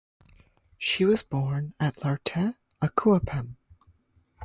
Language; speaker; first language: English; native; English